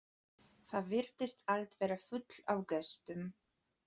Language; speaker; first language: Icelandic; non-native, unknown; Polish